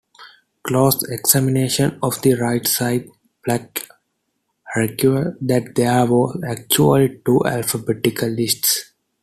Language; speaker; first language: English; non-native, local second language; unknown